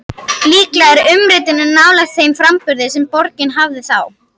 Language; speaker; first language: Icelandic; native; Icelandic